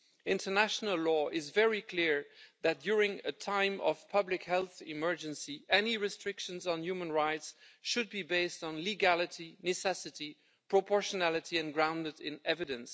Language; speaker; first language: English; non-native, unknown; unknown